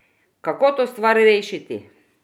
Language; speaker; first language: Slovenian; non-native, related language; Croatian